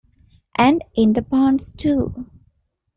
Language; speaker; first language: English; non-native, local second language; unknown